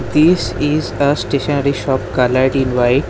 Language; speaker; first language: English; non-native, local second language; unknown